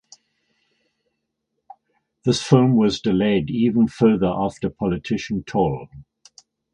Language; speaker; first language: English; native; English